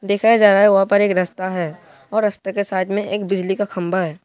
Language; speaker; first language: Hindi; non-native, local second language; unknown